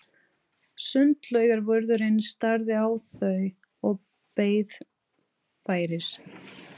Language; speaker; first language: Icelandic; non-native, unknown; Portuguese